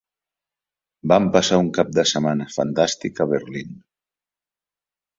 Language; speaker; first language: Catalan; native; Catalan